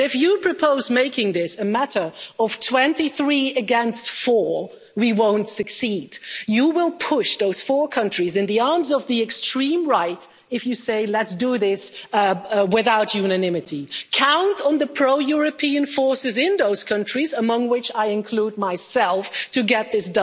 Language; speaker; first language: English; non-native, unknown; Dutch